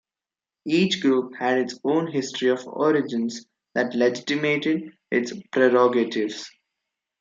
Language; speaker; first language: English; non-native, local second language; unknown